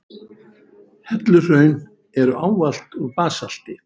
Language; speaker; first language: Icelandic; native; Icelandic